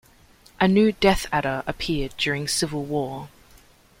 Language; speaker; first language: English; native; English